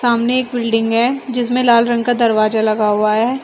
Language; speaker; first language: Hindi; native; Hindi